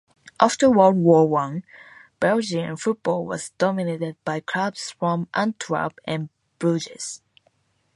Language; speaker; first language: English; non-native, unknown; Japanese